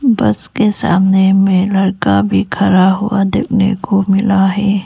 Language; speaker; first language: Hindi; non-native, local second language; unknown